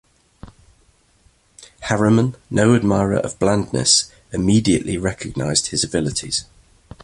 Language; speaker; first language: English; native; English